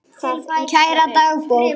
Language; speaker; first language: Icelandic; native; Icelandic